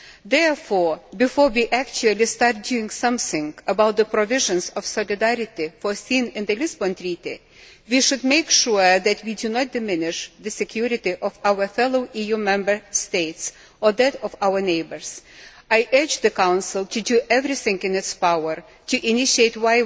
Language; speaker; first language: English; non-native, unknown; Lithuanian